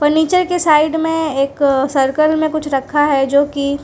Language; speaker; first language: Hindi; non-native, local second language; Gujarati